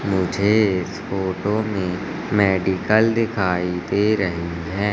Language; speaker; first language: Hindi; native; Hindi